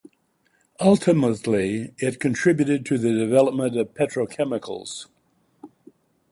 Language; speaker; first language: English; native; English